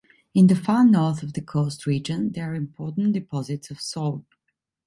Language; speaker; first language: English; non-native, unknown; Italian